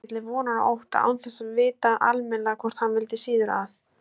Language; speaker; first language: Icelandic; native; Icelandic